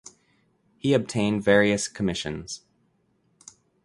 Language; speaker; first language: English; native; English